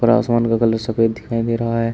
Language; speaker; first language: Hindi; native; Hindi